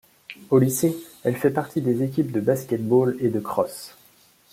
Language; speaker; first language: French; native; French